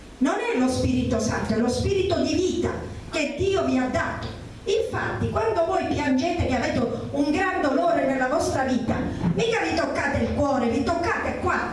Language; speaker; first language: Italian; native; Italian